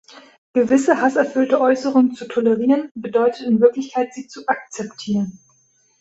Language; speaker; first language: German; native; German